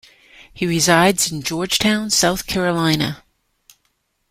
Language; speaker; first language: English; native; English